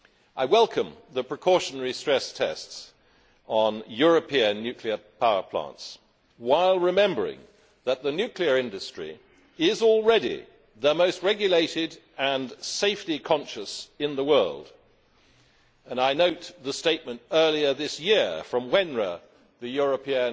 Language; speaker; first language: English; native; English